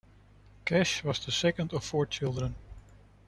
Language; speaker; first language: English; non-native, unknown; Dutch